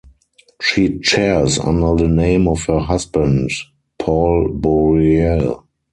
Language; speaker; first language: English; non-native, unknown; German